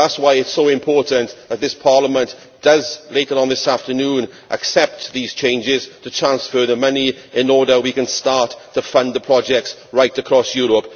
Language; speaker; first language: English; native; English